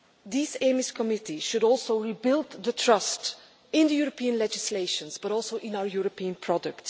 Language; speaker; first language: English; non-native, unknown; Dutch